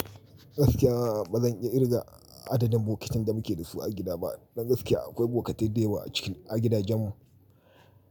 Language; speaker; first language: Hausa; native; Hausa